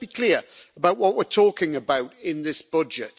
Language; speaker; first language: English; native; English